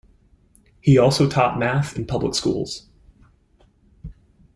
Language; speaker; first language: English; native; English